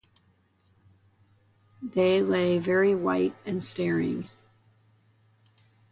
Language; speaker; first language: English; native; English